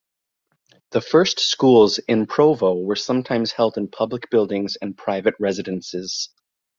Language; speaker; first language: English; native; English